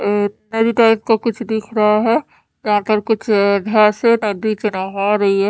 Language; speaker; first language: Hindi; native; Hindi